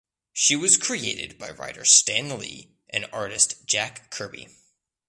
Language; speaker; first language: English; native; English